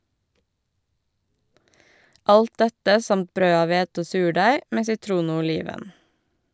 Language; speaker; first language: Norwegian; native; Norwegian